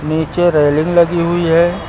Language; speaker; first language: Hindi; native; Hindi